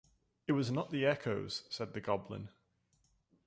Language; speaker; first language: English; native; English